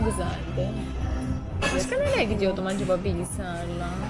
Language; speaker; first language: Turkish; native; Turkish